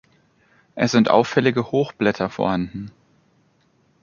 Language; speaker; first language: German; native; German